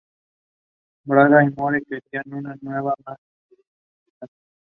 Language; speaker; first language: English; non-native, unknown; Spanish